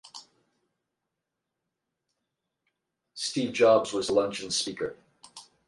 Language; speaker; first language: English; native; English